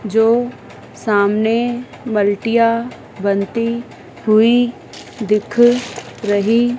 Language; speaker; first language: Hindi; native; Hindi